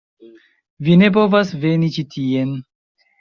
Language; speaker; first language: Esperanto; non-native, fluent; Chinese